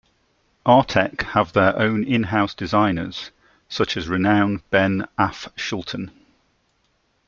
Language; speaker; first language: English; native; English